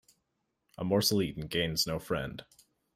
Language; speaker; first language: English; native; English